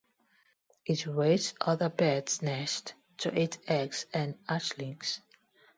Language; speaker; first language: English; non-native, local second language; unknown